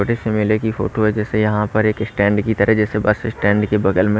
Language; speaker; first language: Hindi; native; Hindi